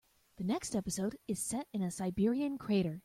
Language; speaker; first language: English; native; English